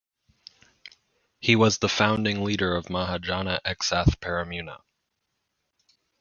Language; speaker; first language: English; native; English